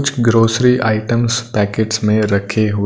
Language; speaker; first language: Hindi; non-native, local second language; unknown